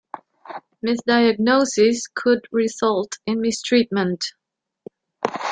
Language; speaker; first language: English; non-native, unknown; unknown